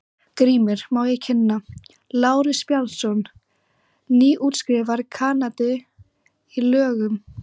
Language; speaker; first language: Icelandic; native; Icelandic